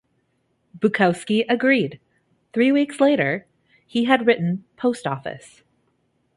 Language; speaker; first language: English; native; English